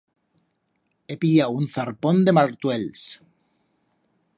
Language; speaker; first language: Aragonese; native; Aragonese